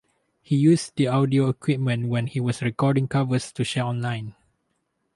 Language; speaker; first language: English; non-native, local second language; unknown